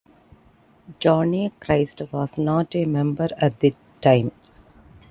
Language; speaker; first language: English; non-native, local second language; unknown